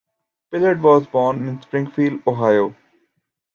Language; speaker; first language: English; native; English